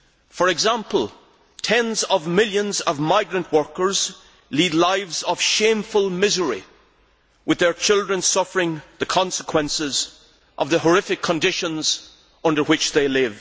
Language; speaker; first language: English; native; English